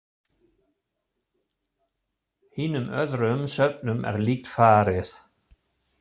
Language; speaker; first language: Icelandic; non-native, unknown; German